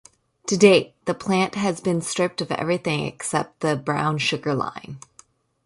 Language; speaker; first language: English; native; English